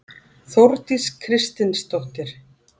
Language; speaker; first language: Icelandic; native; Icelandic